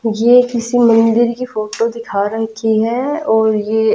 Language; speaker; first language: Hindi; non-native, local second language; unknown